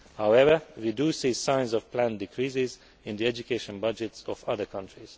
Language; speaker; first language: English; non-native, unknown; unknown